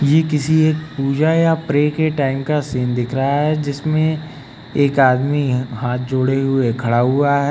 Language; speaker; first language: Hindi; native; Hindi